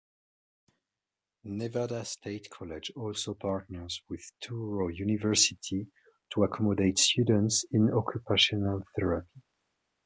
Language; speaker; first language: English; non-native, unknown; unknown